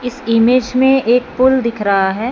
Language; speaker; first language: Hindi; non-native, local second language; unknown